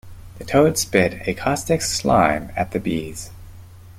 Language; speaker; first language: English; native; English